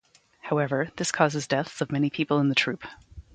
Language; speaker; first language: English; native; English